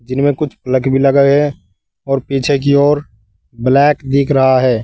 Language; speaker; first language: Hindi; native; Hindi